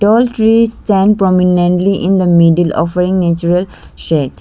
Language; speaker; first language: English; non-native, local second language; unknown